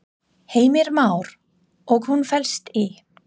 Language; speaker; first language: Icelandic; non-native, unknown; English